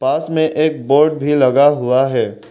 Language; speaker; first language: Hindi; non-native, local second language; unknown